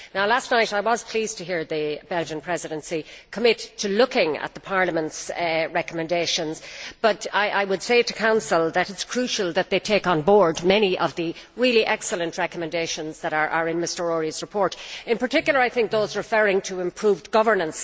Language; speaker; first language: English; native; English